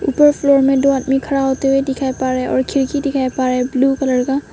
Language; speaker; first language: Hindi; non-native, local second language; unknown